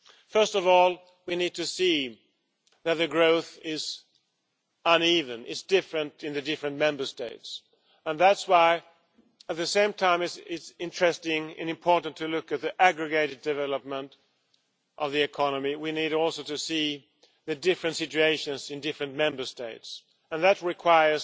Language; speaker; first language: English; non-native, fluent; Swedish